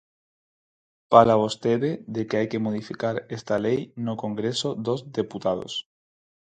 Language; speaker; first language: Galician; non-native, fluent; Spanish